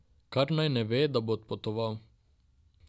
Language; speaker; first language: Slovenian; non-native, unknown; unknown